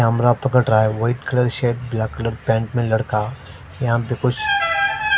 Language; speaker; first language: Hindi; non-native, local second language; Punjabi